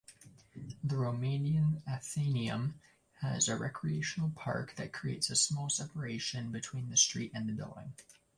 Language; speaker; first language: English; native; English